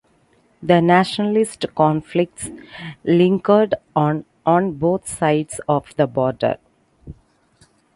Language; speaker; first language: English; non-native, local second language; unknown